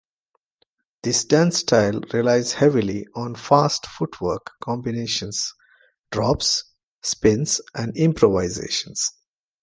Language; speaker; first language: English; non-native, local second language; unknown